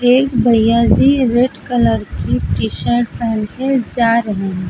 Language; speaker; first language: Hindi; native; Hindi